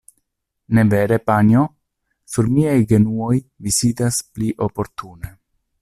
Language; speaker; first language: Esperanto; non-native, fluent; Italian